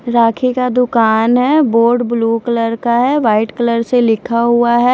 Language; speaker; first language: Hindi; non-native, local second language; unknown